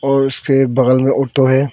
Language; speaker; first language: Hindi; non-native, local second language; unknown